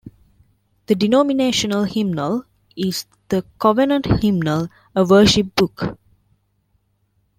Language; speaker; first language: English; non-native, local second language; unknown